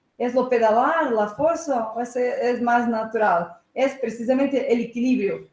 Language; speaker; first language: Spanish; non-native, related language; Portuguese